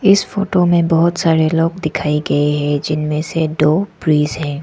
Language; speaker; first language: Hindi; non-native, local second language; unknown